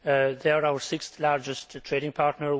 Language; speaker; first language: English; native; English